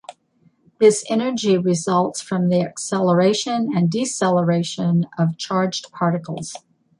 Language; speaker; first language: English; native; English